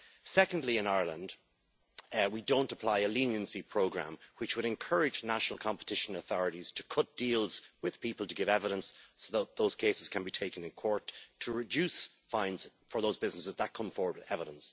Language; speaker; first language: English; native; English